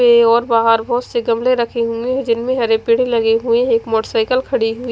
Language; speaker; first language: Hindi; non-native, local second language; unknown